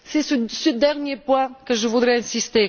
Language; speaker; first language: French; non-native, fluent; Bulgarian